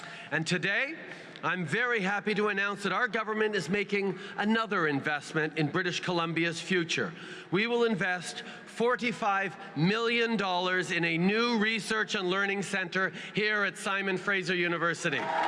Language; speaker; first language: English; native; English